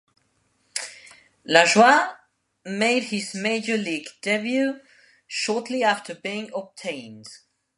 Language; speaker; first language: English; non-native, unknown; Spanish